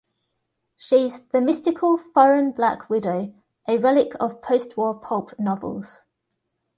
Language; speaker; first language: English; native; English